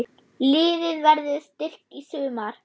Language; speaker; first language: Icelandic; non-native, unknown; German